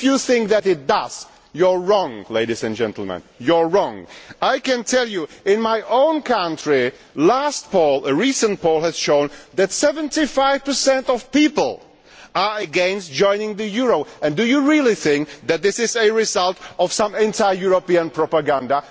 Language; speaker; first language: English; non-native, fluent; Czech